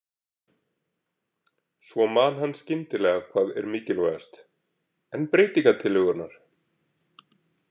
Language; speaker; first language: Icelandic; native; Icelandic